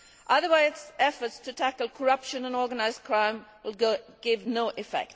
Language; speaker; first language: English; non-native, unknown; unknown